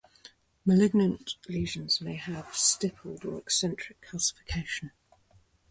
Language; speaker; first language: English; native; English